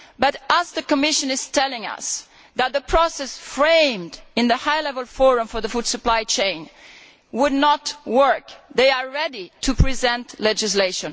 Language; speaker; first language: English; non-native, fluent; Italian